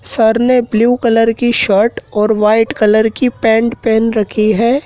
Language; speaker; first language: Hindi; native; Hindi